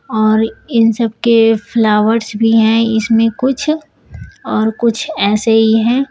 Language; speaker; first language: Hindi; native; Hindi